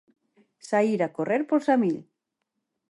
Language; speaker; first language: Galician; native; Galician